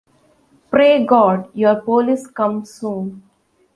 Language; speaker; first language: English; non-native, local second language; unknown